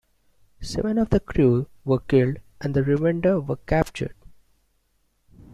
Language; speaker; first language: English; non-native, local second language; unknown